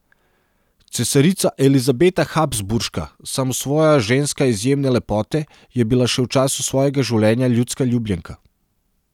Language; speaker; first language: Slovenian; non-native, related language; Serbian